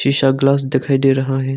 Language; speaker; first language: Hindi; non-native, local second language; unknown